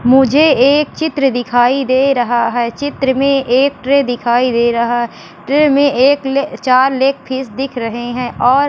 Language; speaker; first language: Hindi; native; Hindi